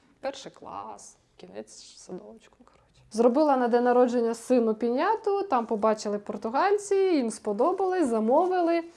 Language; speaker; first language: Ukrainian; non-native, related language; Russian